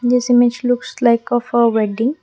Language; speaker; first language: English; non-native, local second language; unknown